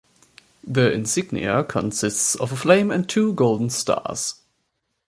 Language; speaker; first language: English; non-native, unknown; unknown